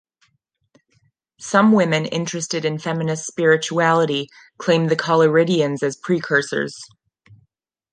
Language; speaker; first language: English; non-native, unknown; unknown